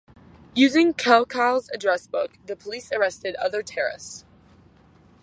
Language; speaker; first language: English; native; English